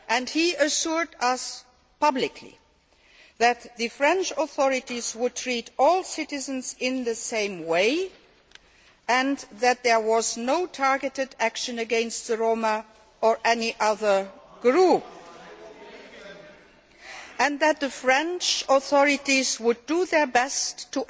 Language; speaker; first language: English; non-native, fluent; Luxembourgish